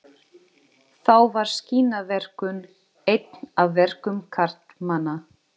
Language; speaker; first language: Icelandic; non-native, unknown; Portuguese